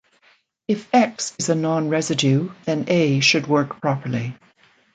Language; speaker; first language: English; native; English